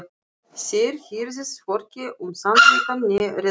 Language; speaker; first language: Icelandic; non-native, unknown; Russian